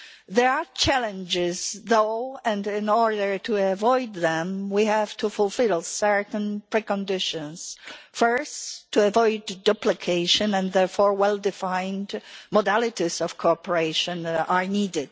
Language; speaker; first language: English; non-native, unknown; Polish